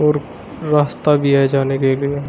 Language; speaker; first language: Hindi; native; Hindi